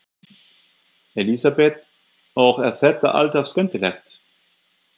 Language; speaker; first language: Icelandic; non-native, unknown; German